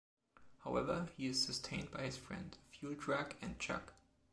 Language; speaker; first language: English; non-native, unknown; German